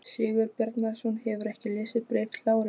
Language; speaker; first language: Icelandic; non-native, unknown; Polish